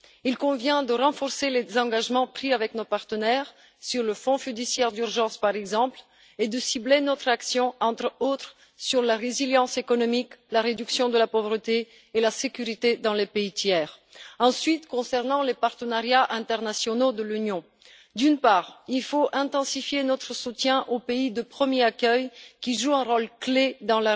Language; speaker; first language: French; non-native, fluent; Bulgarian